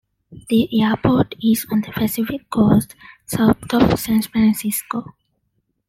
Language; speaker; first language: English; non-native, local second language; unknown